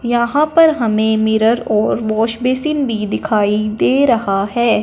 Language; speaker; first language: Hindi; non-native, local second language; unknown